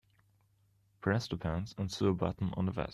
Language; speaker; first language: English; non-native, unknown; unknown